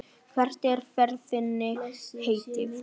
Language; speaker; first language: Icelandic; non-native, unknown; Vietnamese